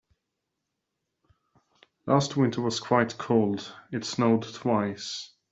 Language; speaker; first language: English; native; English